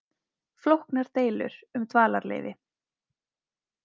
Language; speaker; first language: Icelandic; native; Icelandic